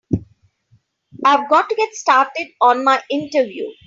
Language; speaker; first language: English; non-native, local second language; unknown